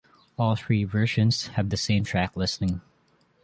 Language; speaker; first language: English; non-native, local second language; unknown